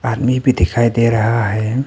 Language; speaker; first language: Hindi; non-native, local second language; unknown